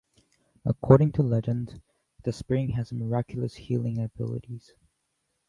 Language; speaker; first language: English; native; English